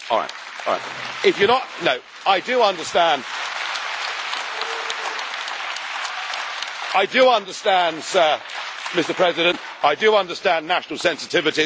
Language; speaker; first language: English; native; English